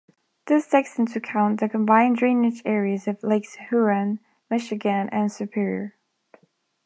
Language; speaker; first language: English; non-native, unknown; Spanish